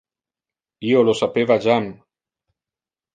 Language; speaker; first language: Interlingua; non-native, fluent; Italian